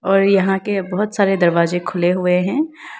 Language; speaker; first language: Hindi; non-native, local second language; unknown